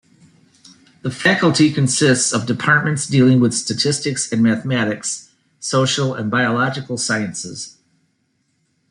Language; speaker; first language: English; native; English